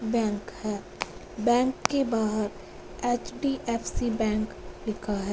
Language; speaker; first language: Hindi; non-native, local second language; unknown